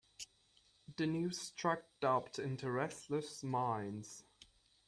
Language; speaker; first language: English; native; English